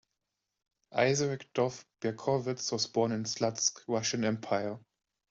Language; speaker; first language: English; non-native, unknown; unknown